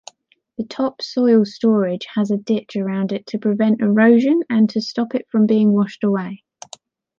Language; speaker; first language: English; native; English